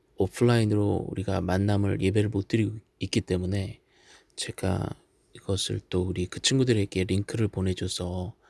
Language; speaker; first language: Korean; native; Korean